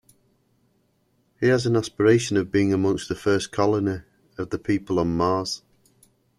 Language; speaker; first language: English; native; English